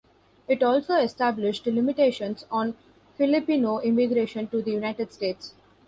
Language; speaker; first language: English; non-native, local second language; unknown